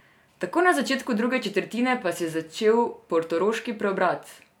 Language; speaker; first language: Slovenian; non-native, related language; Serbian